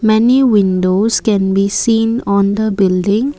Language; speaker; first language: English; non-native, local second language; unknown